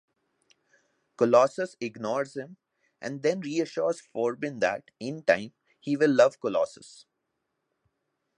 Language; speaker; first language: English; non-native, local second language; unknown